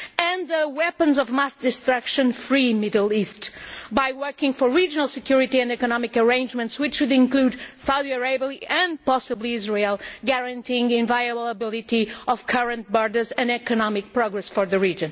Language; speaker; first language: English; non-native, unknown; Portuguese